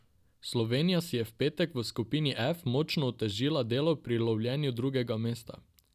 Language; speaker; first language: Slovenian; non-native, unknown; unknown